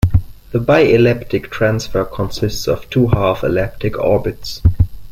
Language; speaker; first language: English; non-native, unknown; German